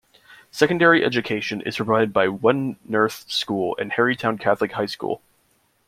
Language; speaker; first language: English; native; English